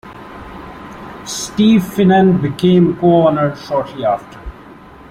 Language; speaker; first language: English; non-native, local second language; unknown